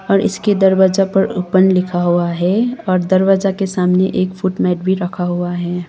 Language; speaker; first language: Hindi; non-native, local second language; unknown